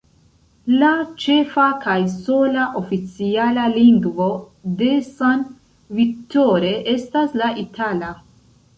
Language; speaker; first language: Esperanto; non-native, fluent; Central Kurdish